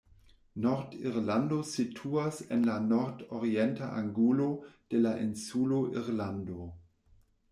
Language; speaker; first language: Esperanto; non-native, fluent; German